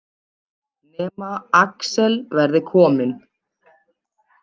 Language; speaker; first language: Icelandic; native; Icelandic